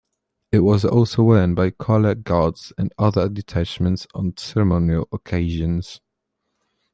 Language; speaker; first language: English; non-native, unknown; Polish